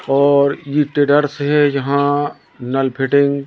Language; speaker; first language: Hindi; native; Hindi